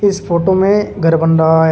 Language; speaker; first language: Hindi; native; Hindi